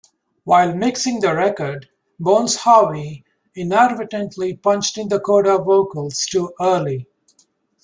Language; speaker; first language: English; native; English